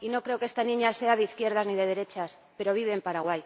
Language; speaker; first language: Spanish; native; Spanish